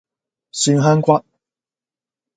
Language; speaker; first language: Cantonese; native; Cantonese